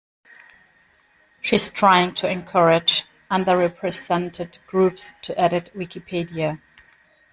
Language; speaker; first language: English; non-native, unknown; German